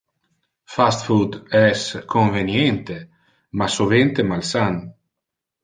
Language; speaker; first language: Interlingua; non-native, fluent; Italian